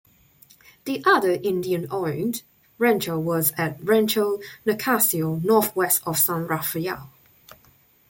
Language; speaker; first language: English; non-native, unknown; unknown